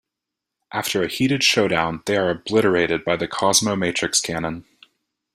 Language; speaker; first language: English; native; English